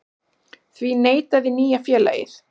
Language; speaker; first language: Icelandic; native; Icelandic